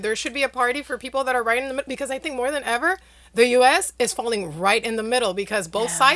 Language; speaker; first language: English; non-native, fluent; Spanish